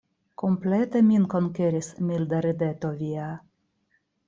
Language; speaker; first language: Esperanto; non-native, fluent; Russian